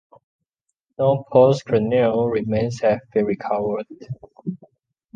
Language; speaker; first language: English; non-native, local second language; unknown